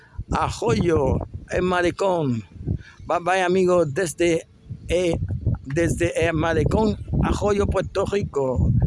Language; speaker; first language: Spanish; native; Spanish